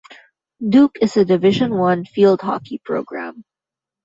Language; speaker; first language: English; non-native, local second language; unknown